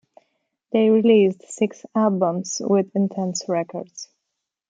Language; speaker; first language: English; non-native, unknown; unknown